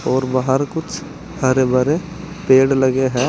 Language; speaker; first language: Hindi; native; Hindi